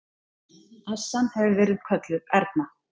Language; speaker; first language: Icelandic; native; Icelandic